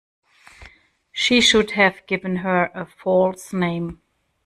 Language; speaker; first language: English; non-native, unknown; German